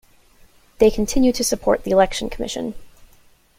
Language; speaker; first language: English; native; English